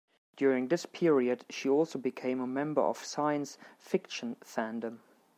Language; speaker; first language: English; non-native, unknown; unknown